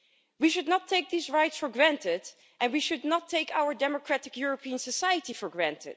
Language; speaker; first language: English; non-native, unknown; Dutch